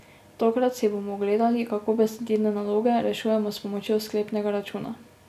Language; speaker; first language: Slovenian; native; Slovenian